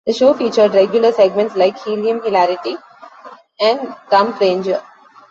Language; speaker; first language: English; non-native, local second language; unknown